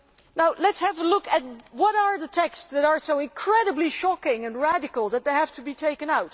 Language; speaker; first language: English; non-native, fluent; Dutch